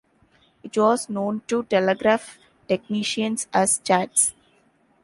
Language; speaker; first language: English; non-native, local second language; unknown